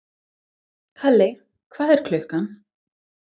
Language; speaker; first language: Icelandic; non-native, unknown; English